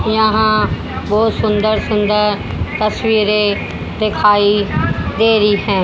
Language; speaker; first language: Hindi; native; Hindi